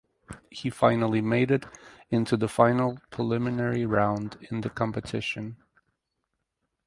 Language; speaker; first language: English; native; English